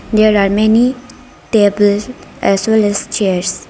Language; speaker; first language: English; non-native, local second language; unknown